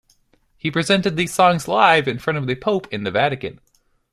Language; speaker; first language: English; native; English